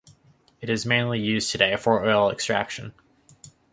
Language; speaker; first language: English; native; English